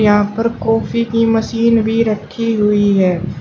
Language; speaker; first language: Hindi; native; Hindi